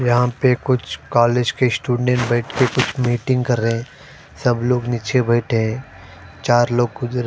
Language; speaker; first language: Hindi; non-native, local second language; Punjabi